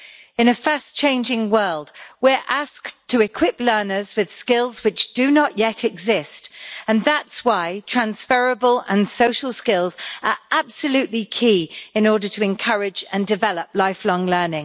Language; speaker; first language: English; native; English